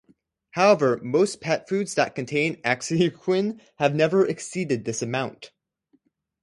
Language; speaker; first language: English; native; English